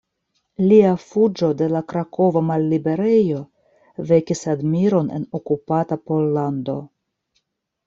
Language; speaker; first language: Esperanto; non-native, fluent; Russian